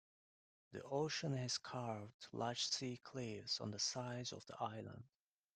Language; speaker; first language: English; non-native, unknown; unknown